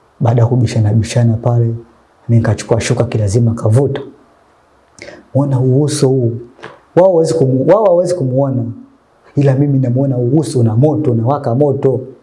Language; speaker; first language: Swahili; native; Swahili